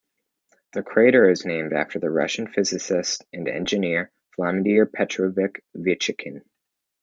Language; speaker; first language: English; native; English